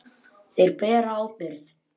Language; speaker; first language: Icelandic; native; Icelandic